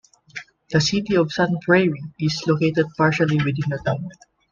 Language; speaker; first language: English; non-native, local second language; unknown